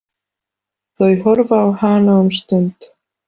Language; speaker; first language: Icelandic; non-native, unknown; Polish